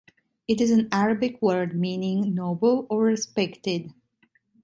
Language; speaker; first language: English; non-native, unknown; Italian